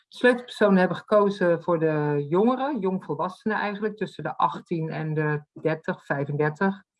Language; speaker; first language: Dutch; native; Dutch